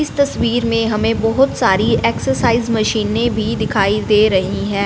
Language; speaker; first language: Hindi; non-native, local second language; Punjabi